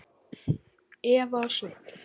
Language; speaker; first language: Icelandic; native; Icelandic